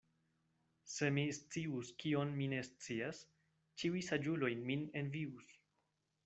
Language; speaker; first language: Esperanto; non-native, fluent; Spanish